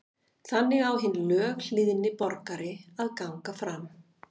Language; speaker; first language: Icelandic; native; Icelandic